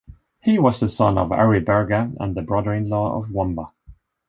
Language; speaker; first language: English; non-native, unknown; Swedish